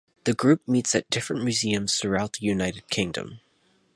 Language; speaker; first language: English; native; English